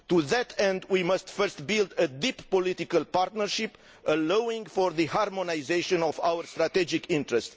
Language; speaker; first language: English; non-native, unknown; Romanian